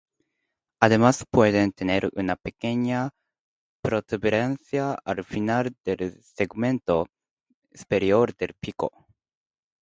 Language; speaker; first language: Spanish; non-native, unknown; Japanese